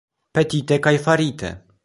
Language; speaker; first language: Esperanto; non-native, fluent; Polish